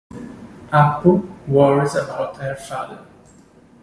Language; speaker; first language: English; non-native, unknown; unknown